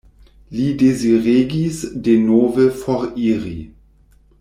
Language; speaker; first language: Esperanto; non-native, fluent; German